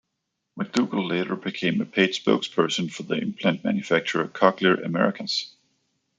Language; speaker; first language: English; non-native, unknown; Danish